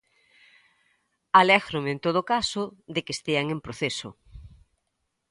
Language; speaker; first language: Galician; native; Galician